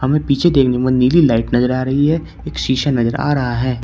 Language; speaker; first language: Hindi; native; Hindi